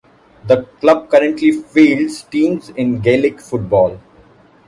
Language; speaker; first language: English; non-native, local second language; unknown